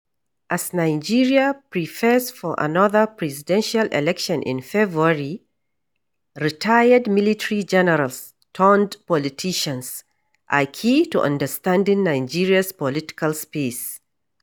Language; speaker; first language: English; non-native, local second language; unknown